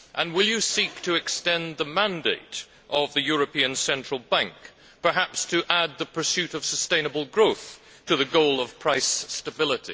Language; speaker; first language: English; native; English